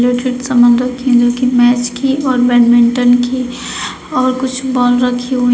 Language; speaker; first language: Hindi; native; Hindi